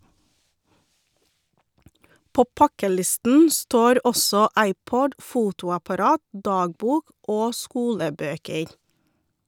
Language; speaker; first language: Norwegian; non-native, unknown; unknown